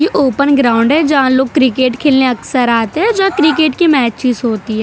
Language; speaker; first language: Hindi; non-native, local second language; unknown